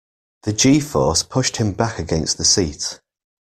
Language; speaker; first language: English; native; English